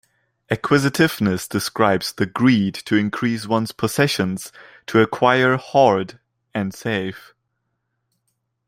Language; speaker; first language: English; non-native, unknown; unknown